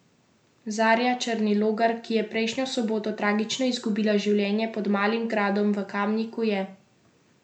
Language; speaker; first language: Slovenian; native; Slovenian